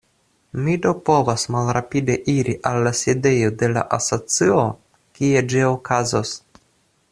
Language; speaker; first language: Esperanto; non-native, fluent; Russian